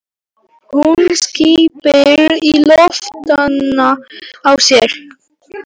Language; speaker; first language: Icelandic; non-native, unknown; Polish